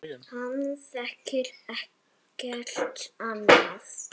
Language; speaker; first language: Icelandic; non-native, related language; Danish